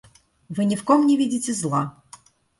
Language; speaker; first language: Russian; native; Russian